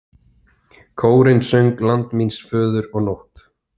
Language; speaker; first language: Icelandic; native; Icelandic